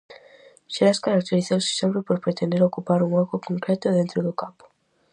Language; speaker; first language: Galician; native; Galician